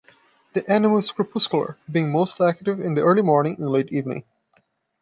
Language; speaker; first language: English; non-native, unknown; Portuguese